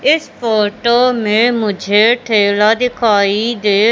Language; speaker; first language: Hindi; native; Hindi